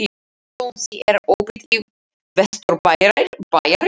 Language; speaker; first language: Icelandic; non-native, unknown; Slovak